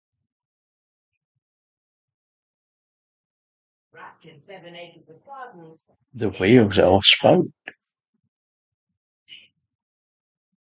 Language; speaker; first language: English; native; English